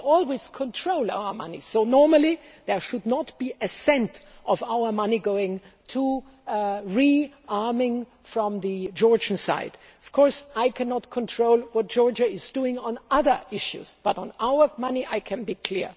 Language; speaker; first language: English; non-native, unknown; German